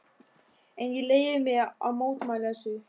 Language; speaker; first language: Icelandic; non-native, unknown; German